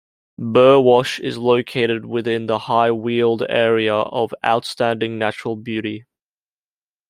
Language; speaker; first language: English; native; English